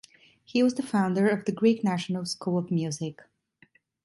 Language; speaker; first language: English; non-native, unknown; Italian